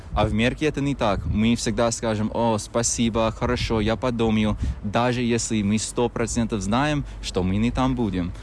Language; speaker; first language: Russian; non-native, fluent; English